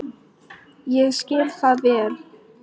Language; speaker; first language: Icelandic; non-native, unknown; Polish